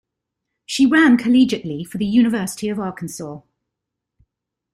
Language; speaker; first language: English; native; English